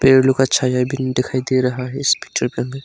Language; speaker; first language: Hindi; non-native, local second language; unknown